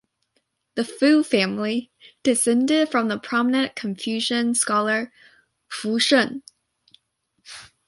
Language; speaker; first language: English; native; English